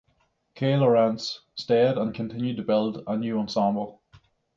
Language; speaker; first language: English; native; English